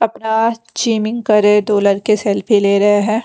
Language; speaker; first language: Hindi; non-native, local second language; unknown